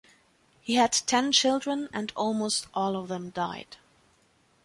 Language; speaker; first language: English; non-native, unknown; German